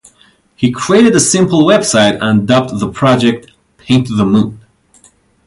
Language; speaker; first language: English; non-native, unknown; Persian